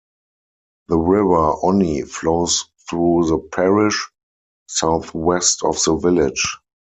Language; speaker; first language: English; non-native, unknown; German